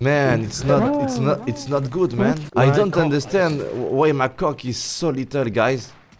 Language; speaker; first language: English; non-native, learner; French